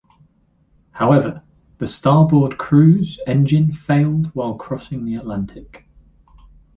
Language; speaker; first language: English; native; English